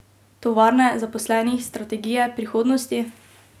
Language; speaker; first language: Slovenian; native; Slovenian